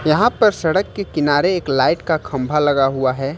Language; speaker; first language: Hindi; native; Hindi